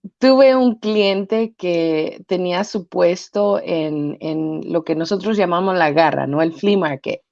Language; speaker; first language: Spanish; early bilingual, heritage; Spanish